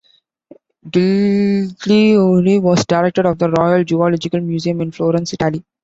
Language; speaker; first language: English; non-native, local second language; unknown